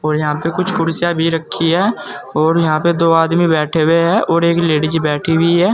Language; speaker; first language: Hindi; native; Hindi